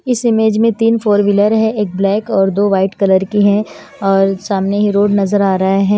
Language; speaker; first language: Hindi; non-native, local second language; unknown